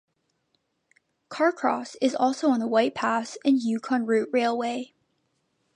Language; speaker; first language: English; native; English